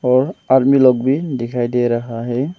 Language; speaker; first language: Hindi; non-native, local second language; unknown